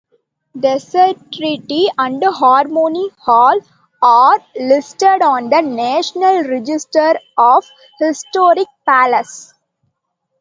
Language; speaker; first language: English; non-native, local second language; Tamil